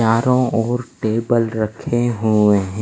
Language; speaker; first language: Hindi; non-native, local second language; Punjabi